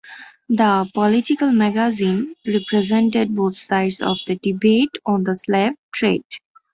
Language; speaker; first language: English; non-native, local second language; Bangla